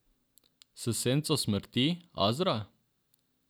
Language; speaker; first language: Slovenian; non-native, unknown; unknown